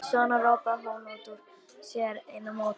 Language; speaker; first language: Icelandic; non-native, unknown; Polish